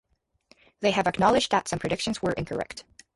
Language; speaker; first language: English; native; English